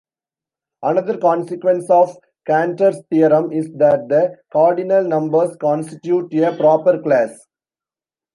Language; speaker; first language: English; non-native, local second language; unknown